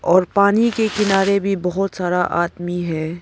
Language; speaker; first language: Hindi; non-native, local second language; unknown